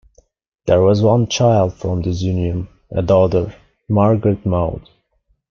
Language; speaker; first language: English; non-native, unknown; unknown